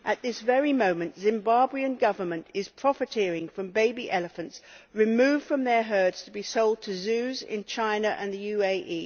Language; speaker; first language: English; native; English